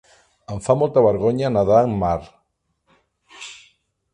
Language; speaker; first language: Catalan; non-native, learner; Spanish